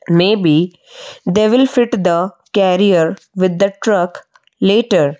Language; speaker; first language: English; non-native, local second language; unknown